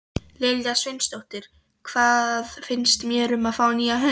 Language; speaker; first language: Icelandic; non-native, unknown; Polish